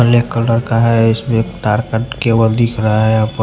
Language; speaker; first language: Hindi; non-native, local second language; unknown